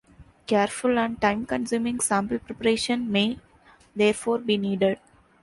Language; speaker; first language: English; non-native, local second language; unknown